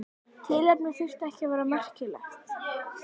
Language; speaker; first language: Icelandic; native; Icelandic